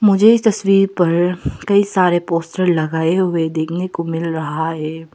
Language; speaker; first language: Hindi; non-native, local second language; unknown